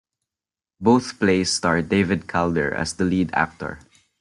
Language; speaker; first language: English; non-native, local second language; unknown